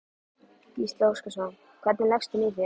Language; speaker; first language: Icelandic; native; Icelandic